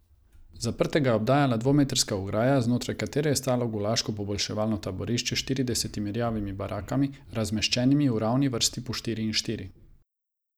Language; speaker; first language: Slovenian; non-native, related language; Croatian